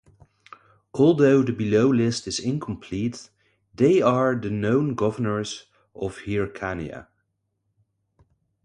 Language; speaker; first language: English; non-native, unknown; Dutch